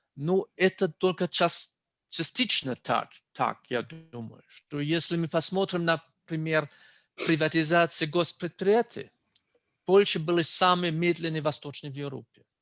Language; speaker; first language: Russian; non-native, fluent; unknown